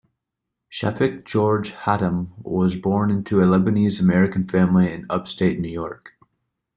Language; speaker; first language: English; native; English